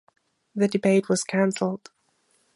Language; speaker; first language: English; non-native, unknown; German